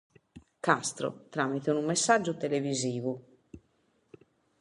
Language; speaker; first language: Sardinian; native; Sardinian